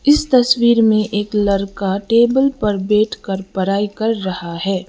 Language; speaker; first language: Hindi; non-native, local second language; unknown